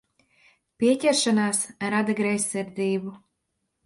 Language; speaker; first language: Latvian; native; Latvian